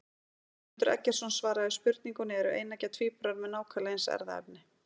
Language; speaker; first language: Icelandic; native; Icelandic